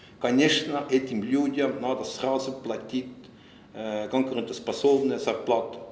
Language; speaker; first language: Russian; non-native, fluent; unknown